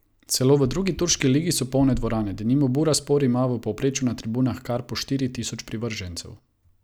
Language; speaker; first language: Slovenian; non-native, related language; Croatian